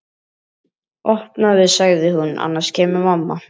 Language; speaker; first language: Icelandic; native; Icelandic